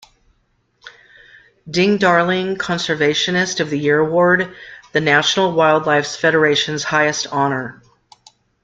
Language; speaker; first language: English; native; English